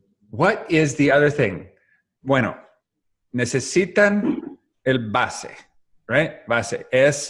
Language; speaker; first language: English; native; English